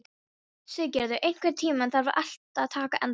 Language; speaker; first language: Icelandic; non-native, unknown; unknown